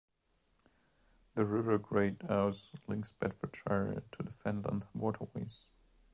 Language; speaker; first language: English; non-native, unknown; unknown